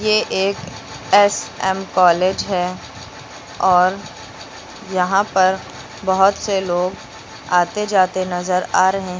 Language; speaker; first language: Hindi; native; Hindi